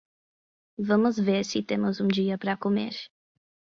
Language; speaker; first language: Portuguese; non-native, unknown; English